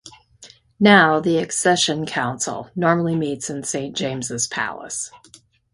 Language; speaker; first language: English; native; English